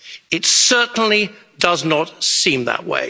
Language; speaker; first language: English; native; English